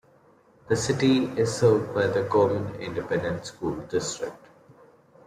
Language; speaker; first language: English; non-native, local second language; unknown